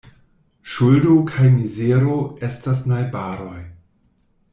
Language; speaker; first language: Esperanto; non-native, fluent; German